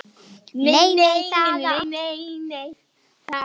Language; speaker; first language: Icelandic; native; Icelandic